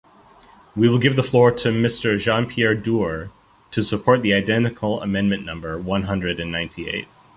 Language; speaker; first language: English; native; English